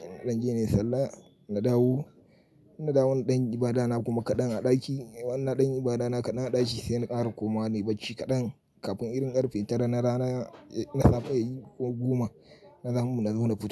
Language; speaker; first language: Hausa; native; Hausa